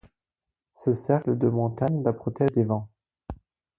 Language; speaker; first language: French; non-native, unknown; German